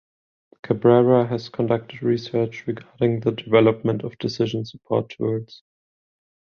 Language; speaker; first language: English; non-native, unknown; German